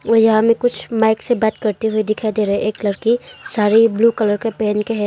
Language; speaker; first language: Hindi; non-native, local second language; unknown